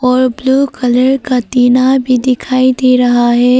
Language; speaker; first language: Hindi; non-native, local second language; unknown